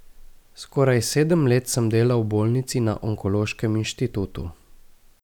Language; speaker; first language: Slovenian; native; Slovenian